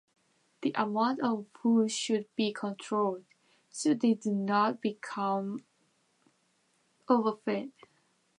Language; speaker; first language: English; non-native, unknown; Japanese